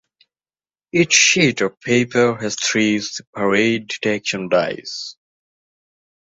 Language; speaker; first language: English; non-native, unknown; Bangla